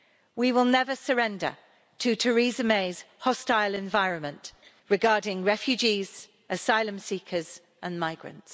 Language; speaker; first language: English; native; English